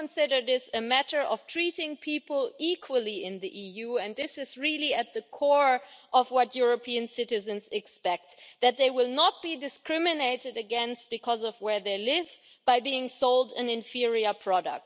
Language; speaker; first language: English; non-native, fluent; German